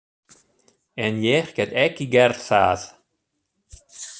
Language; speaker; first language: Icelandic; non-native, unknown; German